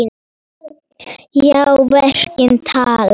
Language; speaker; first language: Icelandic; non-native, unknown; Polish